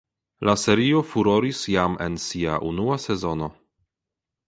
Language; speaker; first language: Esperanto; non-native, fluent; Polish